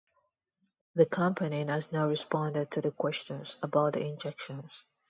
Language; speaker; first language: English; non-native, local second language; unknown